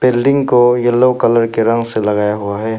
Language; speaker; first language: Hindi; non-native, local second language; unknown